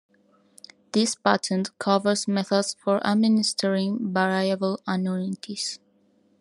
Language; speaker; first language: English; non-native, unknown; Spanish